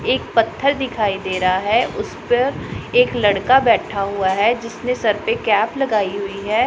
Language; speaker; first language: Hindi; non-native, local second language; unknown